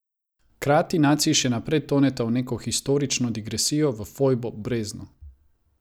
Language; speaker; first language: Slovenian; non-native, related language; Croatian